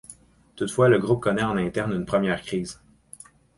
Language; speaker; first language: French; native; French